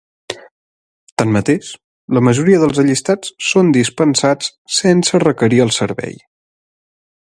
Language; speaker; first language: Catalan; native; Catalan